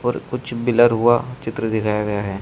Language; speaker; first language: Hindi; native; Hindi